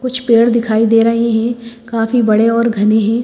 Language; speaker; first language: Hindi; native; Hindi